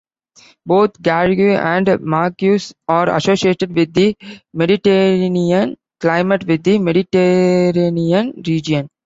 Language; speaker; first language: English; non-native, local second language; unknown